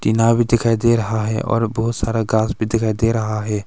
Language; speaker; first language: Hindi; non-native, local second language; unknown